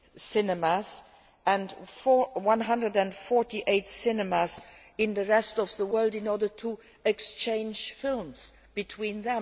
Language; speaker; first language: English; non-native, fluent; Luxembourgish